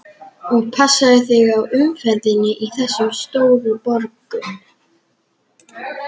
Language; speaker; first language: Icelandic; native; Icelandic